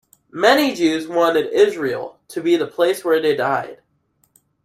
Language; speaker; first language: English; native; English